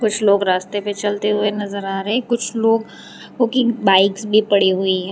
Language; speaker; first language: Hindi; non-native, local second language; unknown